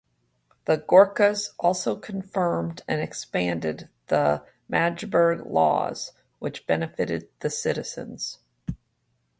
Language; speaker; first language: English; native; English